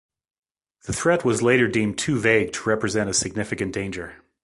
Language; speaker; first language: English; native; English